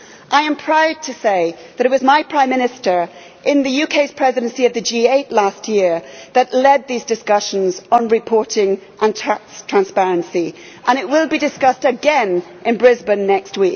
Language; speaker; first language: English; native; English